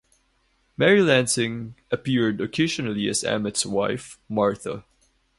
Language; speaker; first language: English; non-native, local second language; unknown